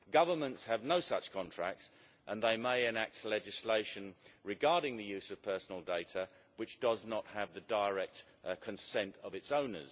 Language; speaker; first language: English; native; English